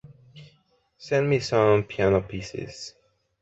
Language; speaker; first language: English; non-native, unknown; Portuguese